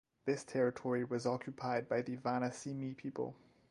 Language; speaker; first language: English; non-native, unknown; French